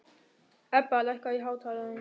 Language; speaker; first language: Icelandic; non-native, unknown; German